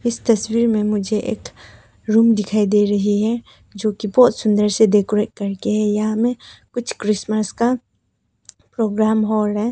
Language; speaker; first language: Hindi; non-native, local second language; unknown